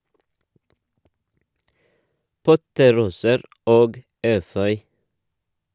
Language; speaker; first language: Norwegian; non-native, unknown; Oromo